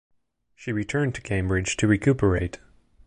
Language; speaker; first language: English; native; English